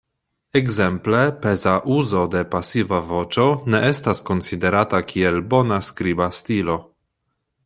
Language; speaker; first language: Esperanto; non-native, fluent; Polish